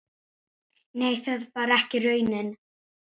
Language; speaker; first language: Icelandic; native; Icelandic